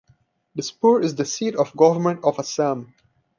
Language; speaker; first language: English; non-native, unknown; Portuguese